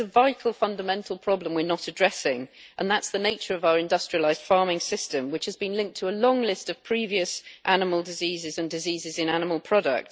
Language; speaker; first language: English; native; English